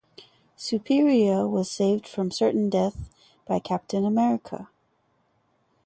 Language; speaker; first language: English; native; English